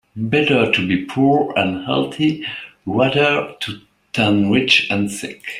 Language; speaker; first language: English; native; English